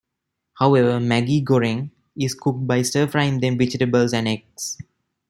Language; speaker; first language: English; non-native, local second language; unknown